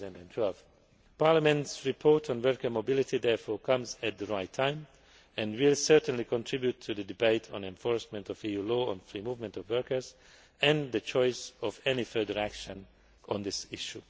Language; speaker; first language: English; non-native, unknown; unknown